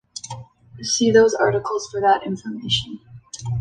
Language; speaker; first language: English; native; English